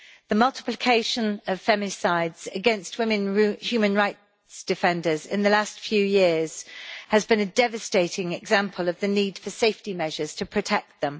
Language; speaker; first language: English; native; English